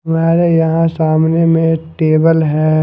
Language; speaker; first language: Hindi; non-native, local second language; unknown